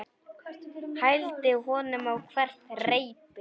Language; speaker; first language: Icelandic; non-native, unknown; Polish